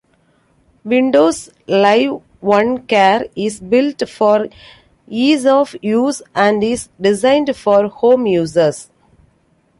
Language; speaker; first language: English; non-native, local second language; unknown